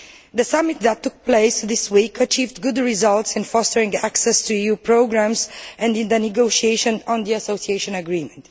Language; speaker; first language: English; non-native, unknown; Romanian